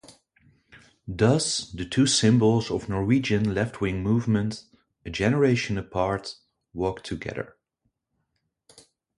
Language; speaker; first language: English; non-native, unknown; Dutch